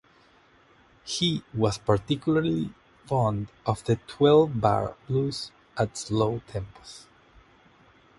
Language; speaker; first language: English; non-native, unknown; Spanish